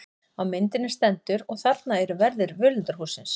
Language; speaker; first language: Icelandic; native; Icelandic